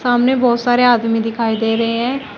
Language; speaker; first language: Hindi; native; Hindi